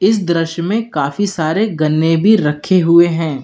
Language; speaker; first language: Hindi; native; Hindi